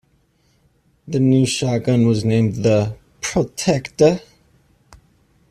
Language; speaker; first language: English; native; English